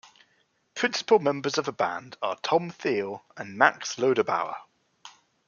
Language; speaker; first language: English; native; English